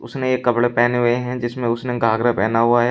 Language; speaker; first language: Hindi; native; Hindi